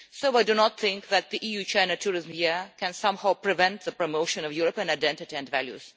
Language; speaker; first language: English; non-native, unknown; Russian